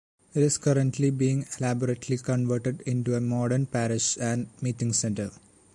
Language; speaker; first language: English; non-native, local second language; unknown